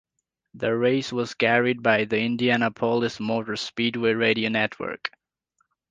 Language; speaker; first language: English; non-native, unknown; Nepali